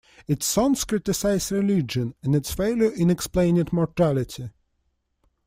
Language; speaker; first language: English; non-native, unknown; Russian